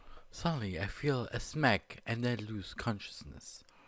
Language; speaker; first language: English; non-native, fluent; German